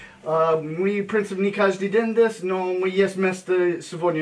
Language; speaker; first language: Russian; non-native, learner; English